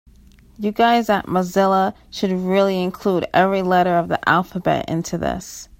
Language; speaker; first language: English; native; English